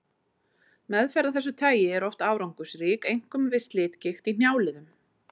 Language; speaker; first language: Icelandic; native; Icelandic